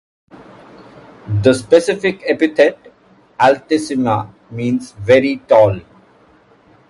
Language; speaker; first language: English; non-native, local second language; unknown